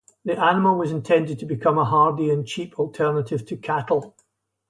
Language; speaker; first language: English; native; English